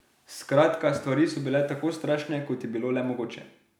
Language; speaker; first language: Slovenian; native; Slovenian